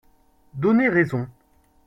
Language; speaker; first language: French; native; French